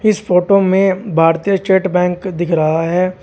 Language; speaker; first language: Hindi; native; Hindi